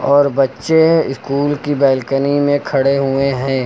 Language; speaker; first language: Hindi; native; Hindi